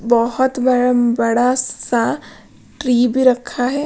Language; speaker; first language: Hindi; non-native, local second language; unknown